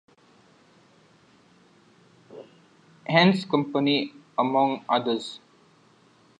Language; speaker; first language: English; non-native, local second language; Marathi